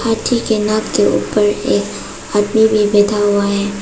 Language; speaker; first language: Hindi; non-native, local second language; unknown